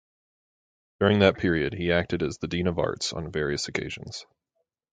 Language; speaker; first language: English; native; English